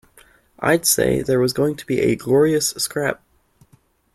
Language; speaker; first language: English; native; English